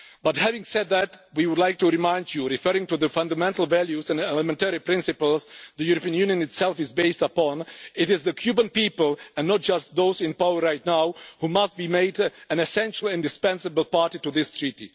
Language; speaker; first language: English; non-native, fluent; Czech